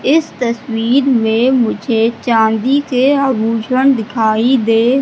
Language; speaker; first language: Hindi; native; Hindi